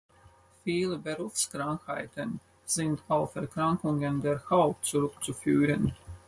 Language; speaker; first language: German; non-native, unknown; Latvian